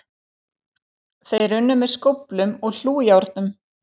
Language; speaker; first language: Icelandic; native; Icelandic